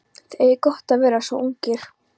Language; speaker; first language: Icelandic; non-native, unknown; Polish